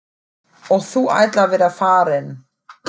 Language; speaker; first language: Icelandic; non-native, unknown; German